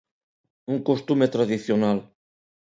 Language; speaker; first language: Galician; non-native, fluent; Spanish